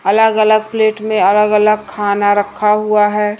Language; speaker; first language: Hindi; native; Hindi